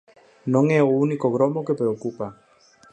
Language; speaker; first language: Galician; native; Galician